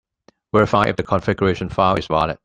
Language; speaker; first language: English; non-native, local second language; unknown